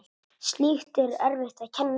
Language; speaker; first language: Icelandic; non-native, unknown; Italian